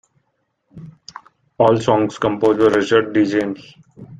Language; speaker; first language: English; non-native, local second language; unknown